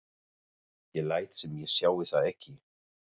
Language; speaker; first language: Icelandic; non-native, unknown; German